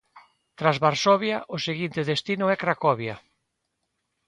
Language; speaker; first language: Galician; native; Galician